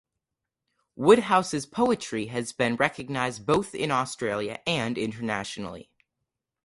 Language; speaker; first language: English; native; English